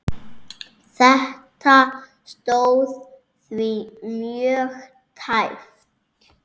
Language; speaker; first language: Icelandic; native; Icelandic